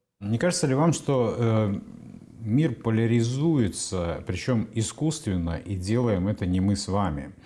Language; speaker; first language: Russian; native; Russian